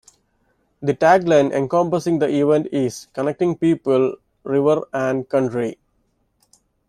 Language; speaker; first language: English; non-native, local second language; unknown